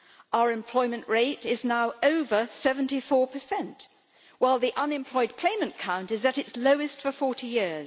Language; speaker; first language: English; native; English